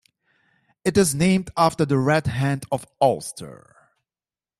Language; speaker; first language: English; non-native, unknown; Dutch